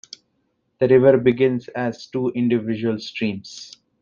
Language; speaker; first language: English; non-native, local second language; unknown